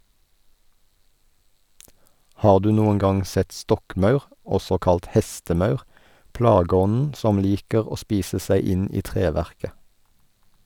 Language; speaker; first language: Norwegian; native; Norwegian